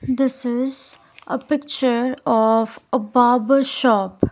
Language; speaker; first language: English; non-native, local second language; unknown